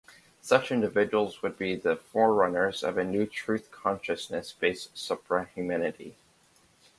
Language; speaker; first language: English; native; English